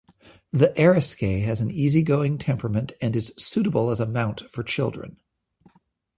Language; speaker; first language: English; native; English